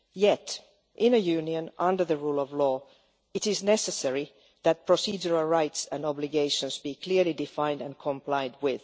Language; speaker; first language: English; non-native, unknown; Finnish